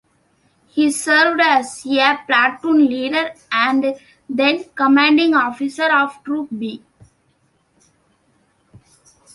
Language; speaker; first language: English; non-native, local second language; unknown